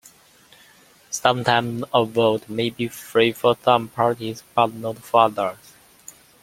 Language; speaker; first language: English; non-native, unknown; Chinese